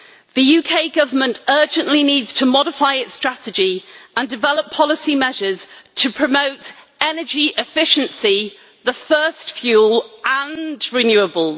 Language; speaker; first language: English; native; English